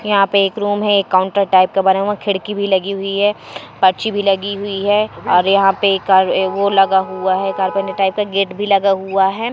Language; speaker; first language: Hindi; native; Hindi